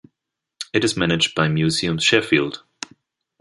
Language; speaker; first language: English; non-native, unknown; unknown